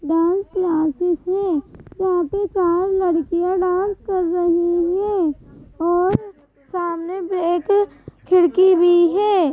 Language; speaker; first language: Hindi; native; Hindi